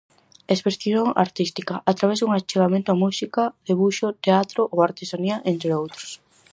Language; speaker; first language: Galician; native; Galician